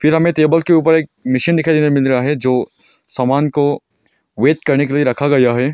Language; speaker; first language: Hindi; non-native, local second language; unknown